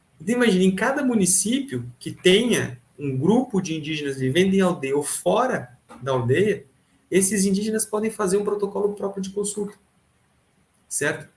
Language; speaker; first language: Portuguese; native; Portuguese